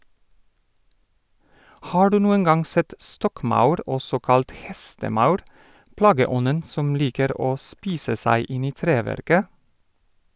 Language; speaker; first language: Norwegian; non-native, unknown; Polish